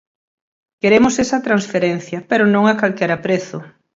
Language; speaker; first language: Galician; native; Galician